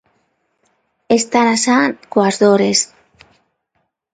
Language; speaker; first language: Galician; non-native, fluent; Spanish